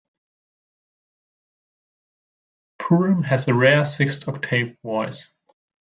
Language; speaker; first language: English; non-native, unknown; German